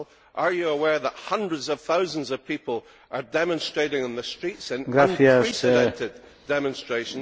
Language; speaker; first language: English; native; English